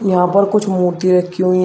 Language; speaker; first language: Hindi; native; Hindi